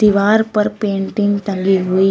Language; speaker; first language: Hindi; native; Hindi